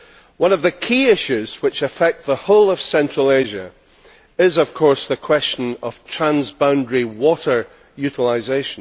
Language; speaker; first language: English; native; English